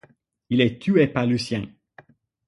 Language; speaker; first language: French; non-native, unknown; English